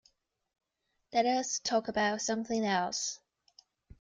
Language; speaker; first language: English; non-native, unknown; Chinese